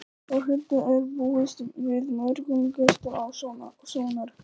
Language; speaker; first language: Icelandic; non-native, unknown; Polish